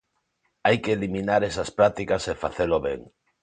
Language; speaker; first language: Galician; non-native, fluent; Spanish